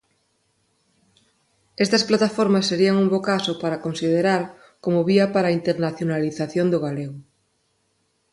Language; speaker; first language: Galician; non-native, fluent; Spanish